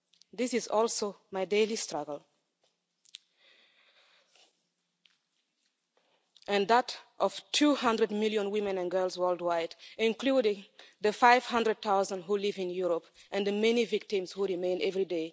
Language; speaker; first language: English; non-native, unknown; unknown